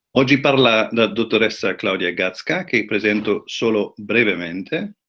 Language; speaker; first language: Italian; native; Italian